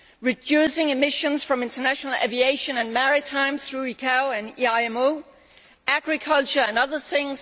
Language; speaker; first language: English; non-native, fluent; Danish